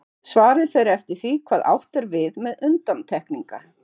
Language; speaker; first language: Icelandic; native; Icelandic